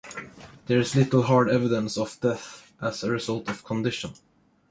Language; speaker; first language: English; non-native, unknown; Swedish